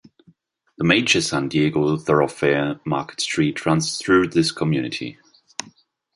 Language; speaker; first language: English; non-native, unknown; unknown